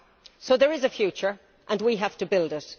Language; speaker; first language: English; native; English